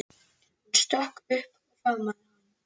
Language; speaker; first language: Icelandic; native; Icelandic